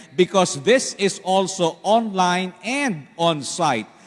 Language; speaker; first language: English; non-native, local second language; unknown